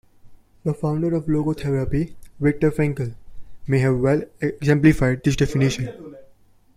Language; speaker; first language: English; non-native, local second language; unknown